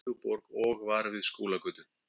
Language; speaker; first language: Icelandic; native; Icelandic